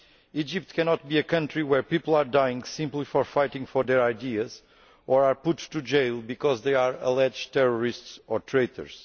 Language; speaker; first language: English; non-native, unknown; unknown